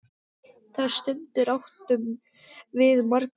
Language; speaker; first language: Icelandic; non-native, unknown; English